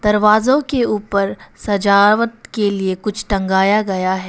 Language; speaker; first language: Hindi; non-native, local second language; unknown